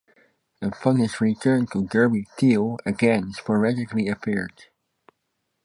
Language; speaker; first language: English; non-native, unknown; Dutch